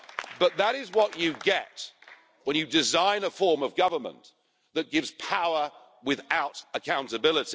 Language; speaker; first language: English; native; English